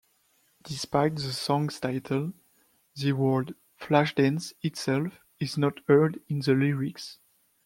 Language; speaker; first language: English; non-native, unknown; French